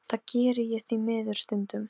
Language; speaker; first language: Icelandic; non-native, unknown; Polish